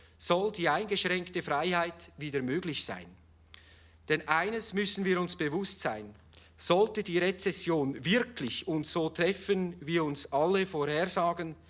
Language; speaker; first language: German; native; German